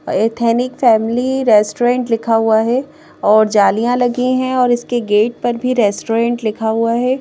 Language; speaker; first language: Hindi; native; Hindi